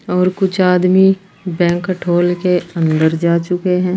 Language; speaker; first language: Hindi; native; Hindi